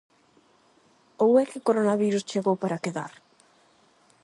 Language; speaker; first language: Galician; non-native, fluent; Spanish